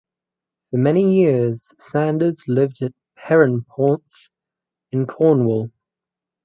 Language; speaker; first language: English; native; English